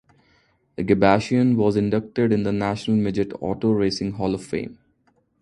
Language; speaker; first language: English; non-native, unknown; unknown